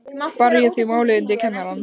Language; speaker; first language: Icelandic; native; Icelandic